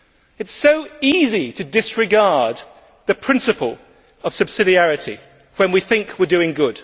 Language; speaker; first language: English; native; English